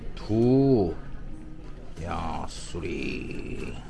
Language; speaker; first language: English; non-native, learner; Korean